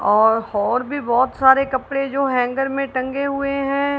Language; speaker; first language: Hindi; non-native, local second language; Punjabi